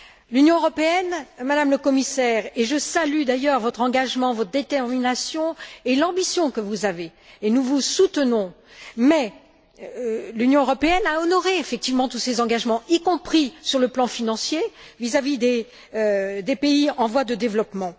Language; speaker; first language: French; native; French